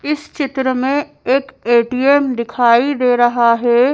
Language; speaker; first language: Hindi; native; Hindi